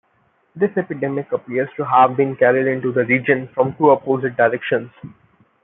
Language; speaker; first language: English; non-native, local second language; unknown